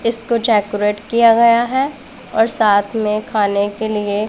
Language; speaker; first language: Hindi; non-native, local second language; Punjabi